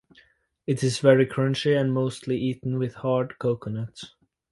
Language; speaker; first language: English; native; English